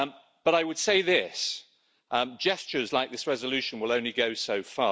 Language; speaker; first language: English; native; English